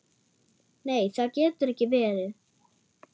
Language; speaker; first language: Icelandic; non-native, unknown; German